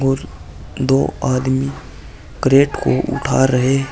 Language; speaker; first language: Hindi; native; Hindi